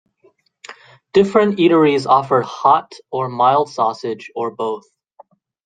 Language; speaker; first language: English; native; English